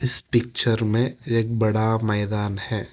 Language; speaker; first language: Hindi; non-native, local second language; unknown